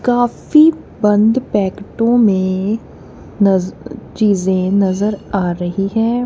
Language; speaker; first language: Hindi; non-native, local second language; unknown